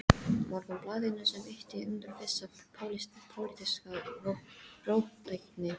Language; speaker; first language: Icelandic; non-native, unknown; English